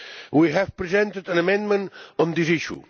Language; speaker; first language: English; non-native, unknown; Catalan